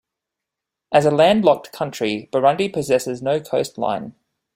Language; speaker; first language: English; native; English